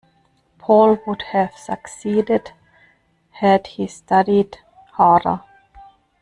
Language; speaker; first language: English; non-native, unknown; German